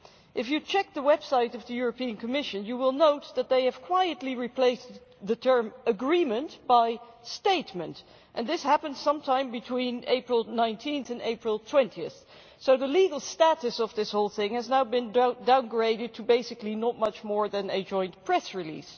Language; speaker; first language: English; non-native, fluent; Dutch